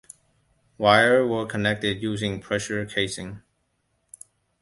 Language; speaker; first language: English; non-native, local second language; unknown